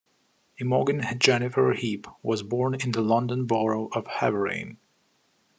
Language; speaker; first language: English; non-native, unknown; Ukrainian